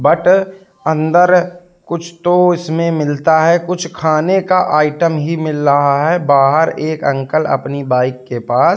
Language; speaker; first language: Hindi; native; Hindi